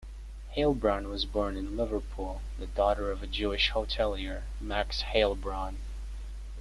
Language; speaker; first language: English; native; English